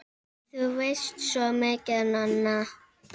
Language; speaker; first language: Icelandic; native; Icelandic